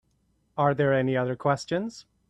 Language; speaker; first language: English; native; English